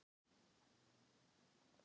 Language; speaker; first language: Icelandic; non-native, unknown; Thai